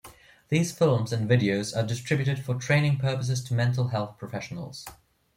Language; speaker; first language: English; non-native, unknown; German